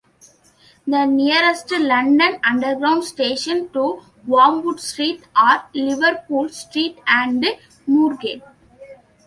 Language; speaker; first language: English; non-native, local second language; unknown